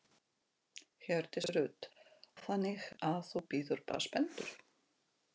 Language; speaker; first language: Icelandic; non-native, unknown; Russian